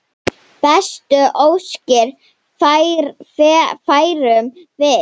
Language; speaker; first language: Icelandic; non-native, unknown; Slovenian